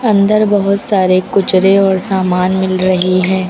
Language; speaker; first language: Hindi; native; Hindi